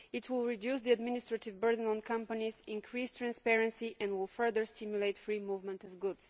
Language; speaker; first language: English; non-native, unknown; Bulgarian